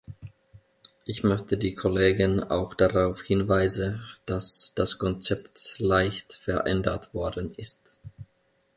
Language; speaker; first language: German; non-native, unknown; Finnish